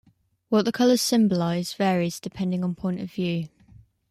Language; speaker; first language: English; native; English